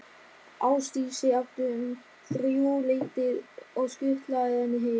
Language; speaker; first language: Icelandic; non-native, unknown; German